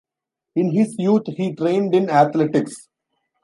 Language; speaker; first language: English; non-native, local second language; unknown